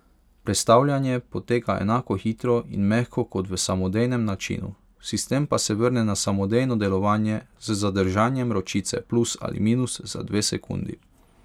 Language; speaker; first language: Slovenian; non-native, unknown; Hungarian